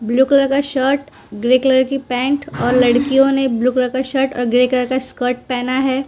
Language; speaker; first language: Hindi; non-native, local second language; Gujarati